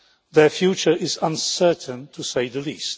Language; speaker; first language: English; non-native, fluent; Polish